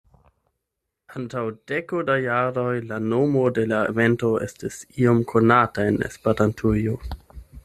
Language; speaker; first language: Esperanto; non-native, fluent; German